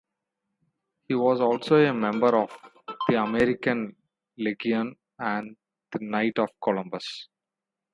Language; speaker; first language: English; non-native, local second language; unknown